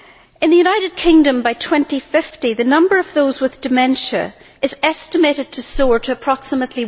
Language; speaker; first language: English; native; English